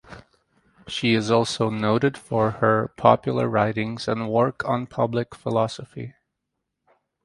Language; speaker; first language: English; native; English